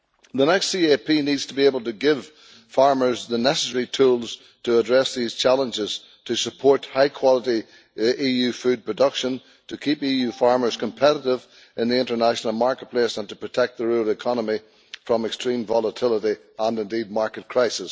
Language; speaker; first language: English; native; English